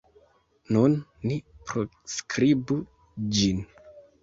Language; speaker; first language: Esperanto; non-native, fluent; Kinyarwanda